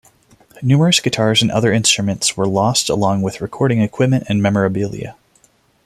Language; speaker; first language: English; non-native, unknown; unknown